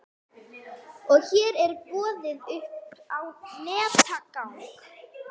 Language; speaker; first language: Icelandic; non-native, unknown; English